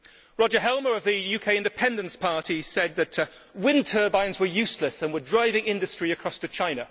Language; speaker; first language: English; native; English